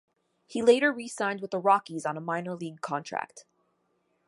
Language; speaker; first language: English; native; English